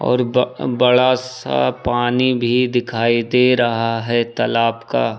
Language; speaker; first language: Hindi; native; Hindi